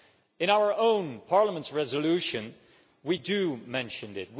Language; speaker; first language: English; non-native, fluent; Dutch